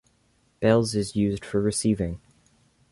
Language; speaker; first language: English; native; English